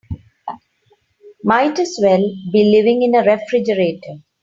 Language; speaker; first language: English; non-native, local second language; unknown